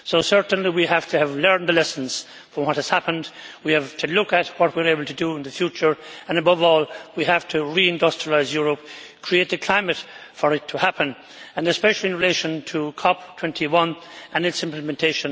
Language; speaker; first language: English; native; English